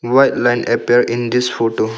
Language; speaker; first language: English; non-native, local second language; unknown